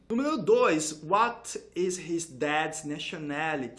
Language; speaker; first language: English; non-native, fluent; Portuguese